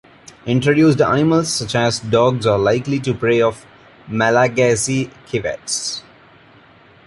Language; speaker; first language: English; non-native, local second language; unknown